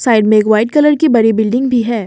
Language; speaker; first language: Hindi; non-native, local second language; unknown